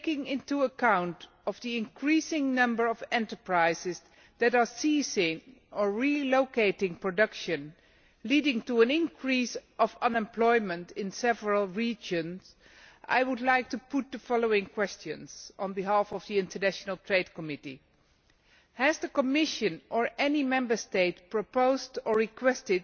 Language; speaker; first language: English; non-native, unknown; Dutch